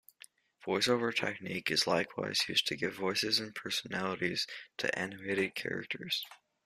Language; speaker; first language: English; native; English